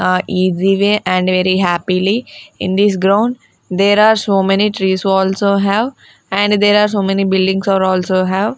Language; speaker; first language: English; non-native, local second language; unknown